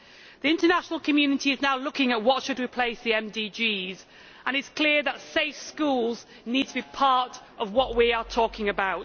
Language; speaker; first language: English; native; English